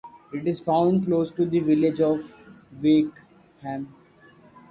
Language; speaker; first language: English; non-native, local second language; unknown